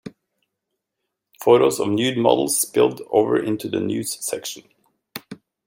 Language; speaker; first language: English; native; English